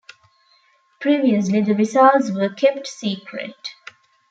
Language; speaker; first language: English; non-native, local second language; Tamil